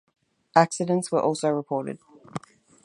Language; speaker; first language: English; native; English